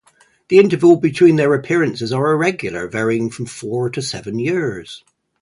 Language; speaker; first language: English; native; English